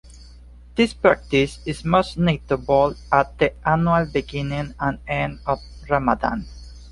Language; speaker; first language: English; non-native, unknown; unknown